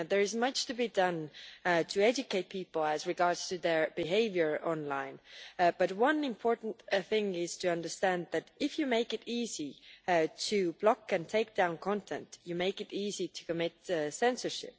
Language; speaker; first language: English; non-native, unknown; Estonian